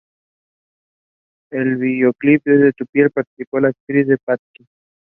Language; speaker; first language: English; non-native, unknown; Spanish